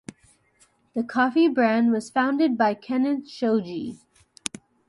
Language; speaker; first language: English; native; English